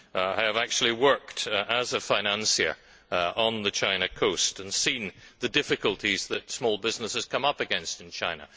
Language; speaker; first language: English; native; English